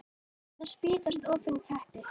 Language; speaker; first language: Icelandic; native; Icelandic